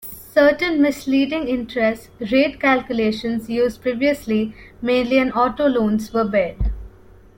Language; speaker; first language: English; non-native, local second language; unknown